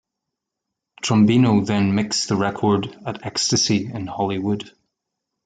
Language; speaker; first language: English; native; English